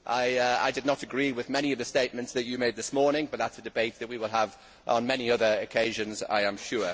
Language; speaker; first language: English; native; English